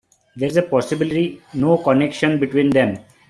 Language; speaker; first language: English; non-native, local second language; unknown